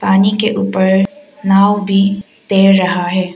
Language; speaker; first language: Hindi; non-native, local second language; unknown